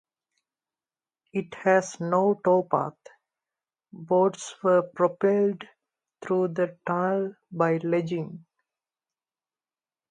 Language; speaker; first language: English; non-native, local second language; Sinhala